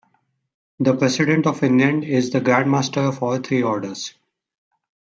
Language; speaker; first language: English; non-native, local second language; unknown